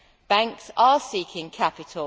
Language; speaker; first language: English; native; English